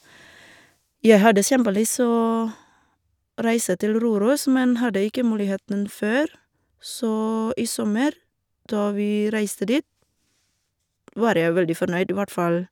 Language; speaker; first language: Norwegian; non-native, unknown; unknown